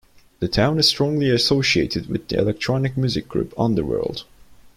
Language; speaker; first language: English; non-native, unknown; Turkish